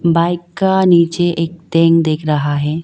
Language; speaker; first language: Hindi; non-native, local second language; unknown